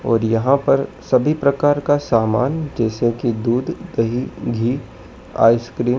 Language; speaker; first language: Hindi; native; Hindi